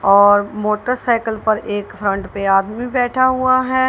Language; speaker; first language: Hindi; non-native, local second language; Punjabi